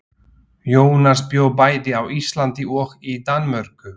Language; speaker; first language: Icelandic; non-native, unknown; Slovak